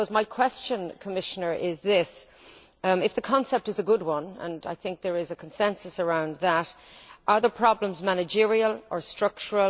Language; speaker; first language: English; native; English